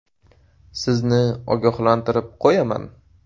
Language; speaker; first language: Uzbek; native; Uzbek